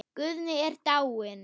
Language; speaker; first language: Icelandic; non-native, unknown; German